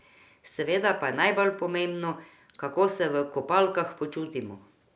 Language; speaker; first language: Slovenian; non-native, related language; Croatian